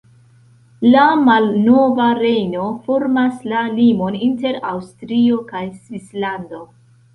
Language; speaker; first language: Esperanto; non-native, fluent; Central Kurdish